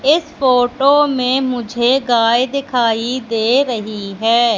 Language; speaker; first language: Hindi; native; Hindi